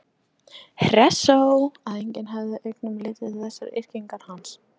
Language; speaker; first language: Icelandic; non-native, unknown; Polish